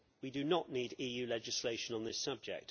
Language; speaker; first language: English; native; English